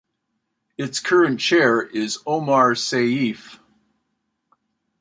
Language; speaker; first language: English; native; English